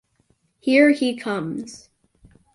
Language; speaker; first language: English; native; English